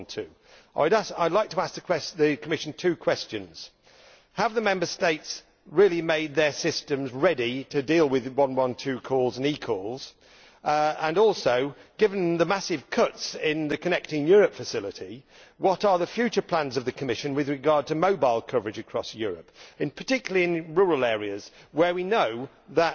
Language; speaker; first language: English; native; English